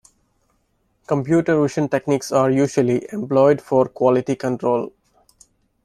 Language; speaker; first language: English; non-native, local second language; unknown